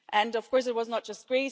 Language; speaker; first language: English; non-native, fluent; German